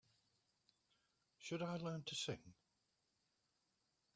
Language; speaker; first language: English; native; English